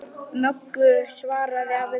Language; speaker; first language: Icelandic; native; Icelandic